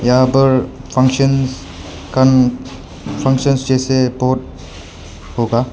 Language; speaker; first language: Hindi; non-native, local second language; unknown